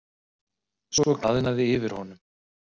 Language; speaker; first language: Icelandic; native; Icelandic